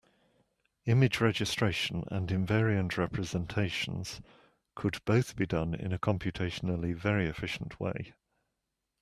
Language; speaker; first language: English; native; English